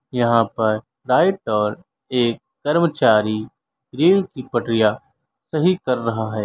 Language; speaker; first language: Hindi; native; Hindi